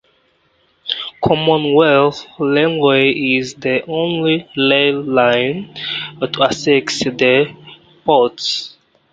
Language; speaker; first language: English; native; English